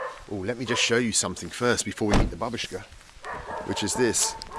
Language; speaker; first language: English; native; English